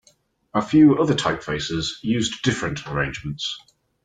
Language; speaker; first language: English; native; English